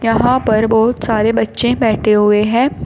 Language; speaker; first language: Hindi; native; Hindi